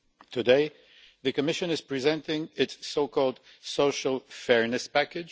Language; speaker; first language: English; non-native, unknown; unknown